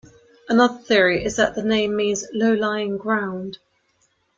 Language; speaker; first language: English; native; English